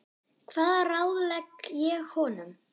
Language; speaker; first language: Icelandic; non-native, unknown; German